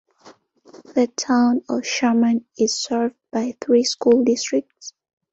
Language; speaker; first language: English; non-native, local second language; Ganda